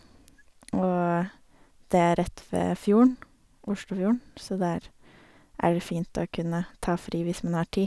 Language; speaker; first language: Norwegian; native; Norwegian